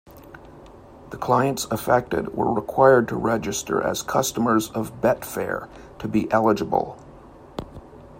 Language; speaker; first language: English; native; English